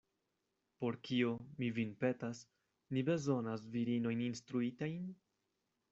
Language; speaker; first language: Esperanto; non-native, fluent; Spanish